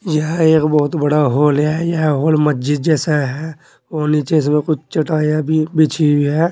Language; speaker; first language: Hindi; native; Hindi